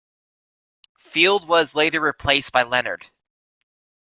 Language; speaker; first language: English; native; English